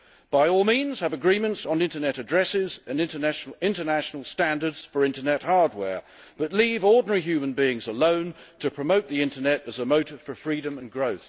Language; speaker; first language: English; native; English